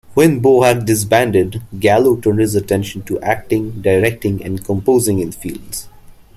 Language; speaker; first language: English; non-native, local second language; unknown